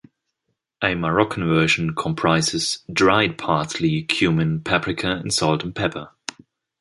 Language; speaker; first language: English; non-native, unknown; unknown